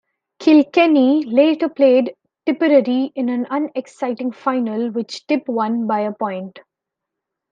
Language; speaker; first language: English; non-native, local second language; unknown